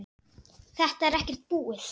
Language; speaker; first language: Icelandic; non-native, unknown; Dutch